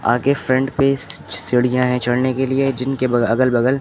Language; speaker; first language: Hindi; native; Hindi